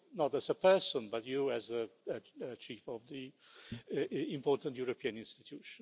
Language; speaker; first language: English; non-native, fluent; Polish